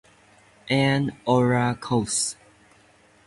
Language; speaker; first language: English; native; English